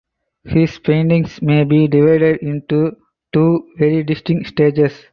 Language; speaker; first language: English; non-native, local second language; Tamil